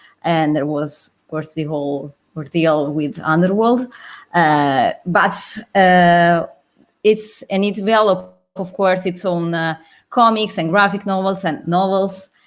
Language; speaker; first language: English; non-native, fluent; Italian